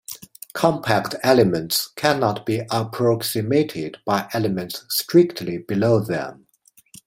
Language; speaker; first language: English; non-native, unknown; Chinese